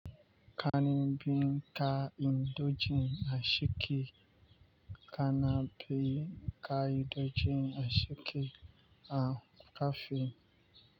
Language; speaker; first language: Hausa; non-native, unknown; Yoruba